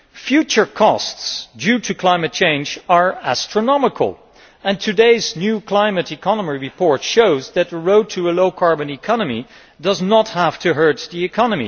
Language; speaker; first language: English; non-native, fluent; Dutch